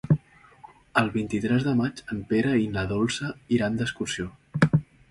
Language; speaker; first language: Catalan; native; Catalan